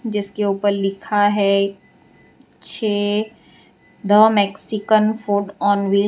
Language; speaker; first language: Hindi; non-native, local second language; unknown